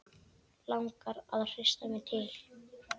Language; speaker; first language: Icelandic; native; Icelandic